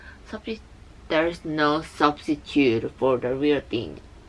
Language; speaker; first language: English; non-native, learner; Korean